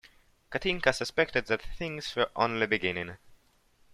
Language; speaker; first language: English; non-native, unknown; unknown